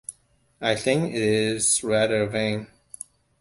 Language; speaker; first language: English; non-native, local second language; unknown